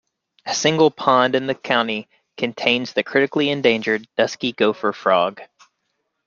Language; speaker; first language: English; native; English